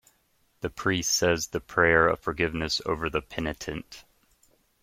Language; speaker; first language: English; native; English